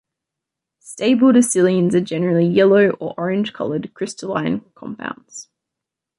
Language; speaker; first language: English; native; English